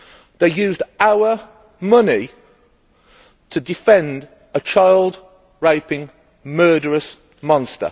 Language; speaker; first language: English; native; English